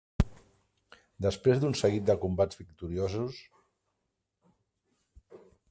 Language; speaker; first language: Catalan; non-native, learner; Spanish